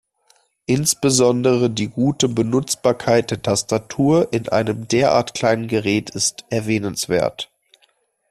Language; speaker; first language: German; native; German